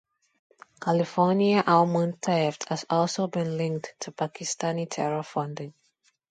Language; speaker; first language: English; non-native, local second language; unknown